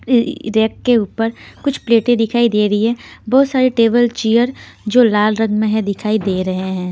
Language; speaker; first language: Hindi; non-native, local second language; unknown